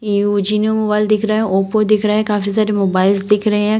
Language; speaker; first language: Hindi; native; Hindi